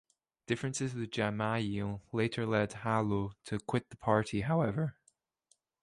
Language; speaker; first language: English; native; English